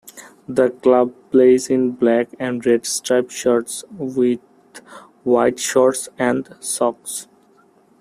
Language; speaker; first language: English; non-native, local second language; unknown